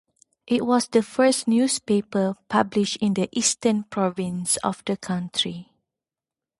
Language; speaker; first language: English; non-native, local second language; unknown